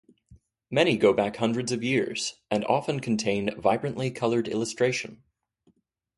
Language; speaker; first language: English; native; English